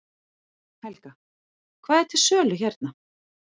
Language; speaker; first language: Icelandic; native; Icelandic